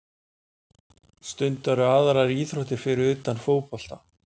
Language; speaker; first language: Icelandic; native; Icelandic